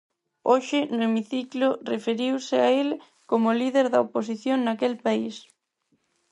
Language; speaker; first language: Galician; non-native, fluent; Spanish